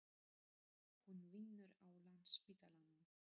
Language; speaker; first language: Icelandic; non-native, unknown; Polish